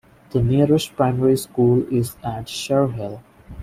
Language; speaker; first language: English; non-native, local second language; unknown